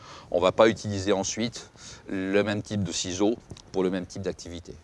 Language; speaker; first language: French; native; French